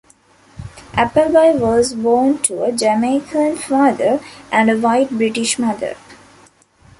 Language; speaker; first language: English; non-native, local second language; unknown